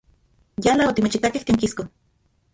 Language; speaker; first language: Central Puebla Nahuatl; non-native, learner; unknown